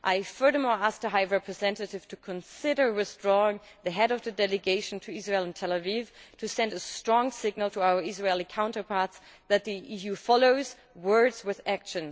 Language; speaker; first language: English; non-native, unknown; German